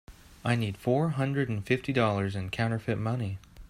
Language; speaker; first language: English; native; English